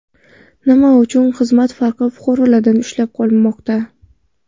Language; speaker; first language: Uzbek; non-native, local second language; Kara-Kalpak